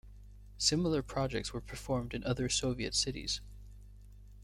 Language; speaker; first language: English; native; English